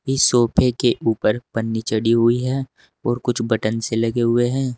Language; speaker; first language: Hindi; native; Hindi